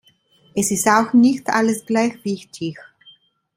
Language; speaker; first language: German; non-native, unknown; Italian